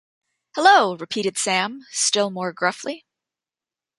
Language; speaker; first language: English; native; English